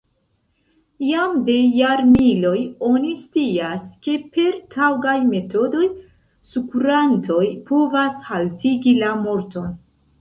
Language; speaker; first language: Esperanto; non-native, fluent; Central Kurdish